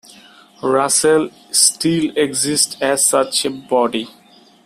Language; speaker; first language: English; non-native, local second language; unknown